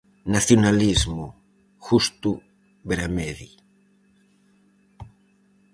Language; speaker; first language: Galician; native; Galician